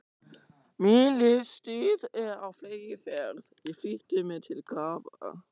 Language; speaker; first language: Icelandic; non-native, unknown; German